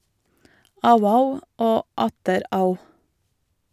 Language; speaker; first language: Norwegian; non-native, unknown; Latvian